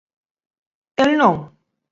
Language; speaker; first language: Galician; native; Galician